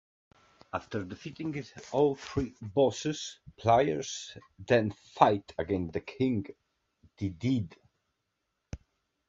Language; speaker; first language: English; native; English